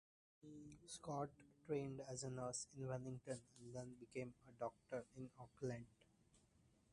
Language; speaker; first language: English; non-native, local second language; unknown